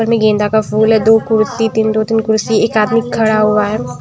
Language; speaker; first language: Hindi; non-native, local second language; Punjabi